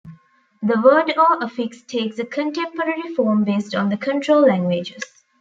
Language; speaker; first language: English; non-native, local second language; Tamil